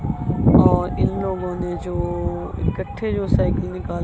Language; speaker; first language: Hindi; non-native, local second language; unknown